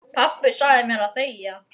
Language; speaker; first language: Icelandic; native; Icelandic